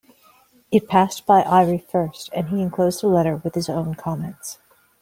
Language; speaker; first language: English; native; English